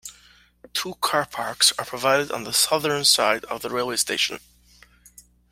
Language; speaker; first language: English; native; English